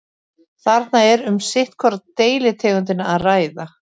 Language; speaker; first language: Icelandic; native; Icelandic